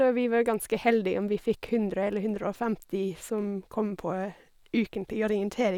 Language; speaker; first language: Norwegian; non-native, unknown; English